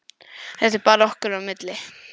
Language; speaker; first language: Icelandic; non-native, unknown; English